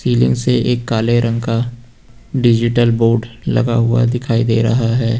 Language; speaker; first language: Hindi; native; Hindi